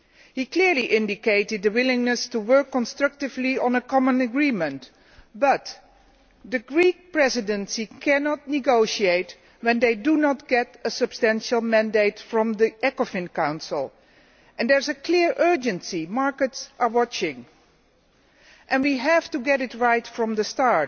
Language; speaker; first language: English; non-native, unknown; Dutch